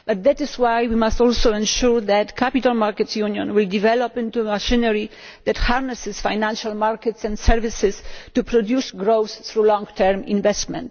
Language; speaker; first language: English; non-native, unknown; Polish